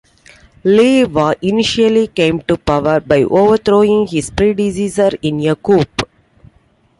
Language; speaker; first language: English; non-native, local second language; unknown